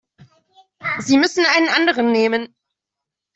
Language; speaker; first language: German; native; German